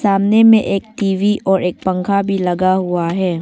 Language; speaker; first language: Hindi; early bilingual, other home language; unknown